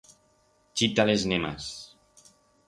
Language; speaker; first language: Aragonese; non-native, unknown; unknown